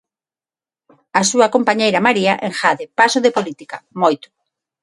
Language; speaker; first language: Galician; non-native, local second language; Spanish